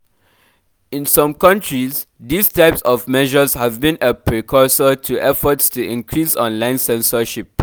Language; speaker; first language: English; non-native, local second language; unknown